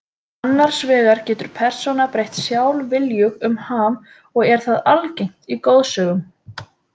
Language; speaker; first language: Icelandic; native; Icelandic